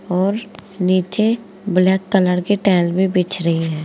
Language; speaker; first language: Hindi; native; Hindi